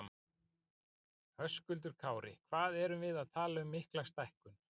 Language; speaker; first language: Icelandic; native; Icelandic